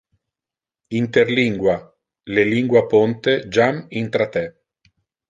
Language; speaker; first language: Interlingua; non-native, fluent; Italian